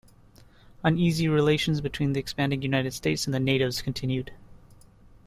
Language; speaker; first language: English; native; English